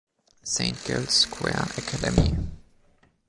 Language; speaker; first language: English; non-native, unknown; German